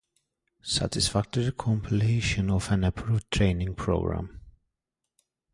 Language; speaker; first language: English; native; English